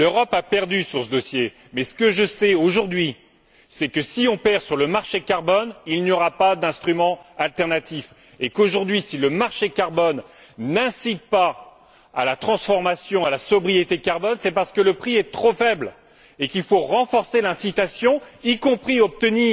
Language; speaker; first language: French; native; French